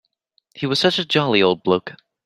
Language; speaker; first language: English; native; English